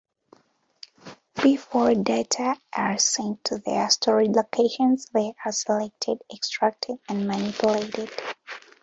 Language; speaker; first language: English; non-native, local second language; Ganda